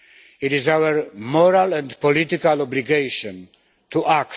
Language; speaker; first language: English; non-native, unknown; Polish